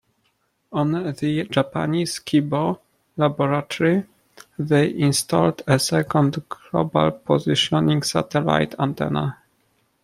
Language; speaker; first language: English; non-native, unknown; Polish